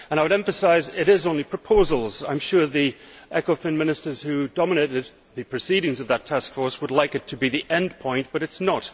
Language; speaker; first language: English; native; English